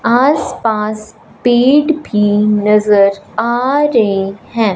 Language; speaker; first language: Hindi; non-native, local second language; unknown